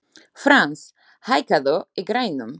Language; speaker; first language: Icelandic; non-native, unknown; Slovak